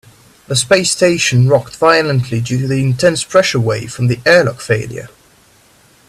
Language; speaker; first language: English; native; English